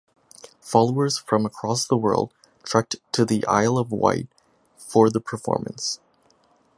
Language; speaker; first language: English; native; English